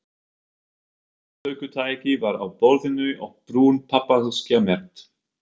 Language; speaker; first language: Icelandic; non-native, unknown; German